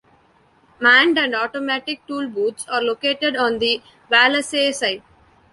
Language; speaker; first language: English; non-native, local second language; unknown